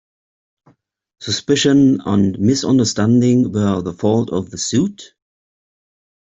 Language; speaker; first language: English; native; English